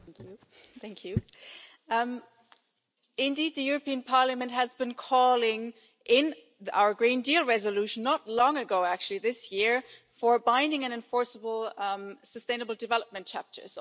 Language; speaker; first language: English; non-native, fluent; German